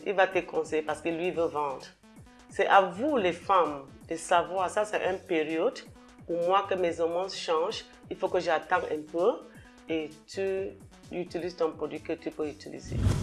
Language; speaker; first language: French; non-native, local second language; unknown